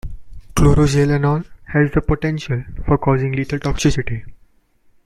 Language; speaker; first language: English; non-native, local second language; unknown